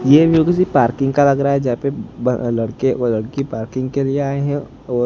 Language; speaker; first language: Hindi; non-native, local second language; Gujarati